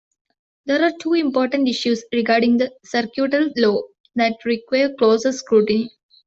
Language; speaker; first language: English; non-native, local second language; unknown